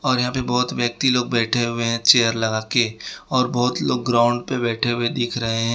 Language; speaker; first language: Hindi; non-native, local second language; Gujarati